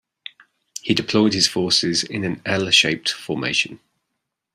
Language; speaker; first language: English; native; English